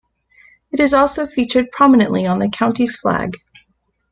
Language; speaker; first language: English; native; English